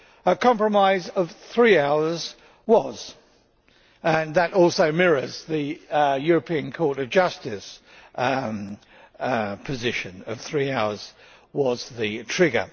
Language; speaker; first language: English; native; English